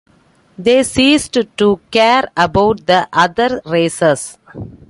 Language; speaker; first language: English; non-native, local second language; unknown